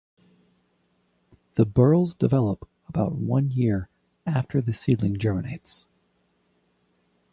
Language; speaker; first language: English; native; English